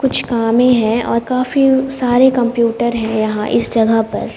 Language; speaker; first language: Hindi; native; Hindi